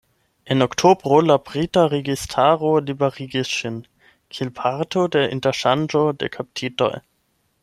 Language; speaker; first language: Esperanto; non-native, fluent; German